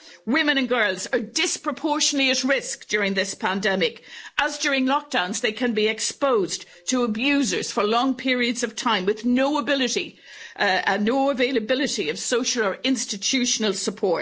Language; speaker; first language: English; native; English